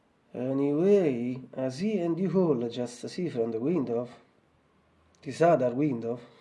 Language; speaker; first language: English; non-native, fluent; Italian